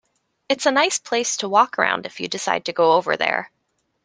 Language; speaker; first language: English; native; English